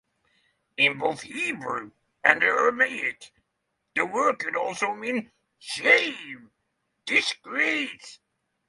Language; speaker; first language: English; non-native, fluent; Norwegian